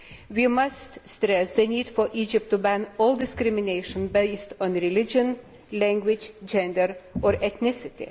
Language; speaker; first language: English; non-native, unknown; Lithuanian